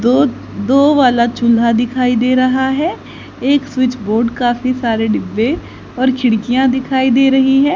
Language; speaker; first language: Hindi; native; Hindi